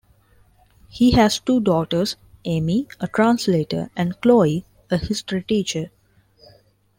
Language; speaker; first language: English; non-native, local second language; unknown